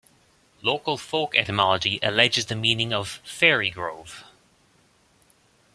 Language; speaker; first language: English; native; English